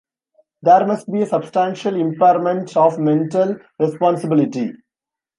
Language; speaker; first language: English; non-native, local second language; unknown